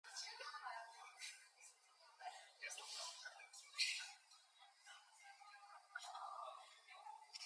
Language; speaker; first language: English; native; English